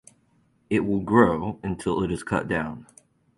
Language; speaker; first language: English; native; English